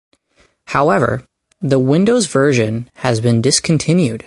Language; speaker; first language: English; native; English